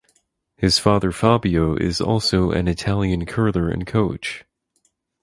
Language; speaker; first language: English; native; English